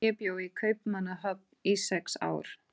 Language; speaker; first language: Icelandic; non-native, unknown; Portuguese